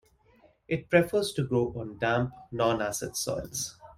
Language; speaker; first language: English; non-native, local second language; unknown